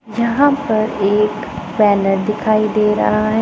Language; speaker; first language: Hindi; non-native, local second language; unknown